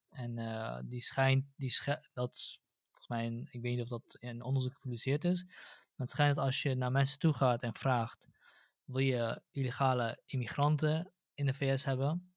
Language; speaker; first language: Dutch; early bilingual, other home language; Central Kurdish